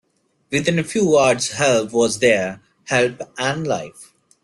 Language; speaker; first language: English; non-native, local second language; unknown